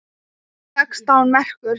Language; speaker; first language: Icelandic; non-native, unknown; Thai